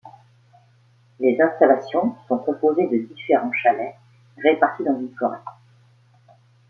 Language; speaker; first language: French; native; French